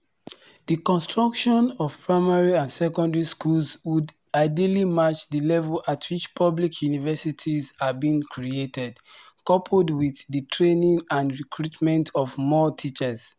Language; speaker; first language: English; non-native, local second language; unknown